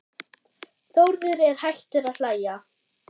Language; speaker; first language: Icelandic; non-native, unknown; German